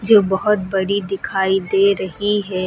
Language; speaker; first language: Hindi; native; Hindi